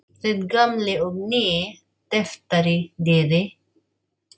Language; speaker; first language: Icelandic; non-native, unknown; Filipino